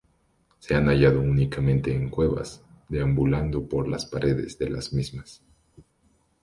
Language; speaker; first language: Spanish; native; Spanish